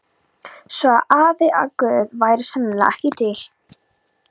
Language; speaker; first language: Icelandic; non-native, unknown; Polish